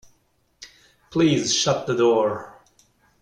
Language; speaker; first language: English; non-native, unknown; German